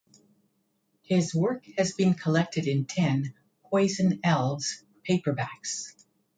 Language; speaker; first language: English; native; English